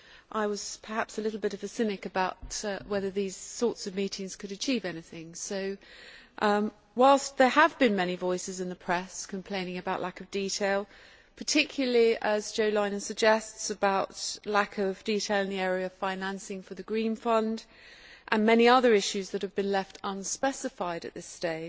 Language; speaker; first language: English; native; English